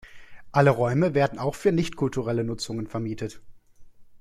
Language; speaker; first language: German; native; German